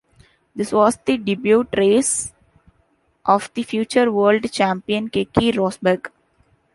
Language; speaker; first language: English; non-native, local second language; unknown